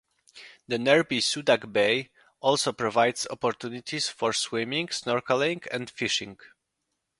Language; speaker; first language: English; non-native, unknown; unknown